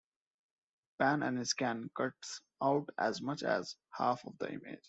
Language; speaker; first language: English; non-native, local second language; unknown